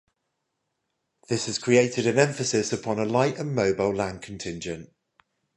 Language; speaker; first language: English; native; English